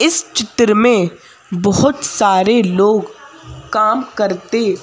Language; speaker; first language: Hindi; native; Hindi